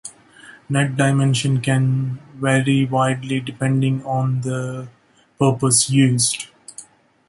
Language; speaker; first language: English; non-native, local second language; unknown